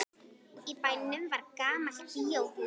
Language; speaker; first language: Icelandic; native; Icelandic